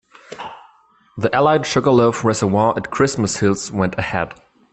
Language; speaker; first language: English; non-native, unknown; German